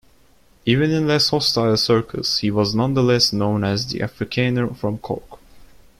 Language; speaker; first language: English; non-native, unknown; Turkish